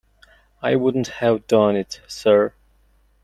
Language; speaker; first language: English; non-native, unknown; Mongolian